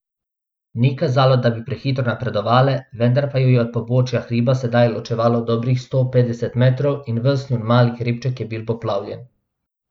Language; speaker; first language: Slovenian; non-native, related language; Bosnian